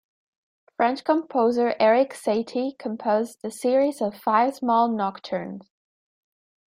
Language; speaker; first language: English; native; English